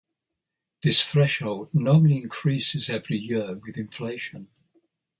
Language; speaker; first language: English; native; English